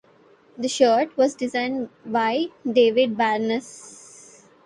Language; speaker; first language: English; native; English